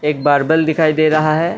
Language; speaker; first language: Hindi; non-native, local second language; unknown